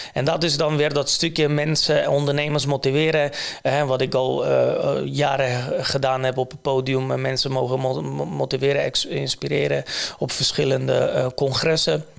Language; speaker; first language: Dutch; non-native, fluent; Polish